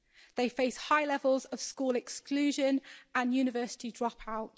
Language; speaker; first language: English; native; English